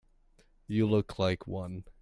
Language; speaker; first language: English; native; English